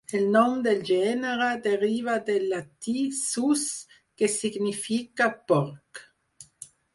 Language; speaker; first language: Catalan; non-native, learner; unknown